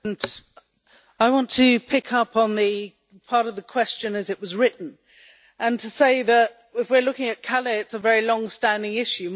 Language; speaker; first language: English; native; English